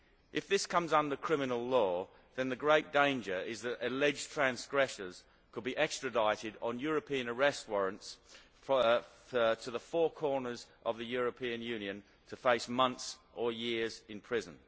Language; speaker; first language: English; native; English